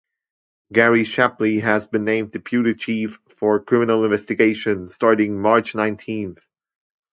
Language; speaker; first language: English; non-native, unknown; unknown